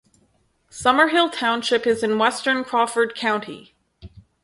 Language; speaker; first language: English; native; English